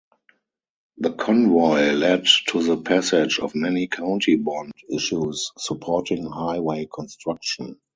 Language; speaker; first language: English; non-native, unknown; German